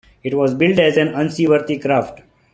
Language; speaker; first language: English; non-native, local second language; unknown